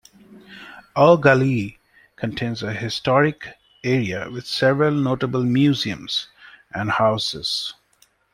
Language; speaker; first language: English; non-native, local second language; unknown